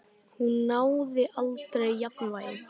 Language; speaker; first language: Icelandic; native; Icelandic